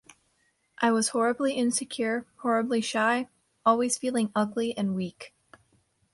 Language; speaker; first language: English; native; English